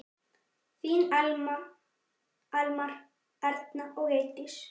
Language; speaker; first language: Icelandic; native; Icelandic